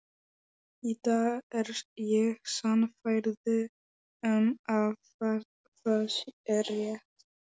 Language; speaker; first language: Icelandic; non-native, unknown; Polish